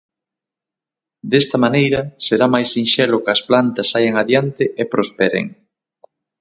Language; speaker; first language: Galician; native; Galician